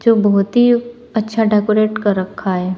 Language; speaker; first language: Hindi; native; Hindi